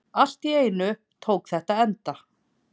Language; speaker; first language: Icelandic; native; Icelandic